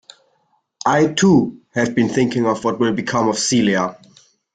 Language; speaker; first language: English; non-native, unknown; German